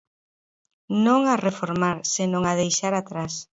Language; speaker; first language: Galician; native; Galician